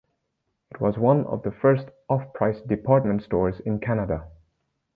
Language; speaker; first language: English; native; English